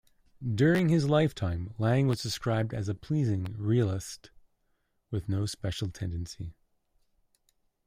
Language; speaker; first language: English; native; English